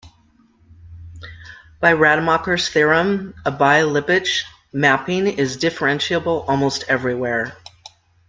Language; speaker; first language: English; native; English